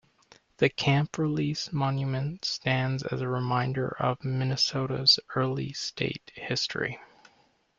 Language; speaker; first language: English; native; English